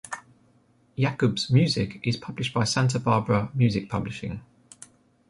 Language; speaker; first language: English; native; English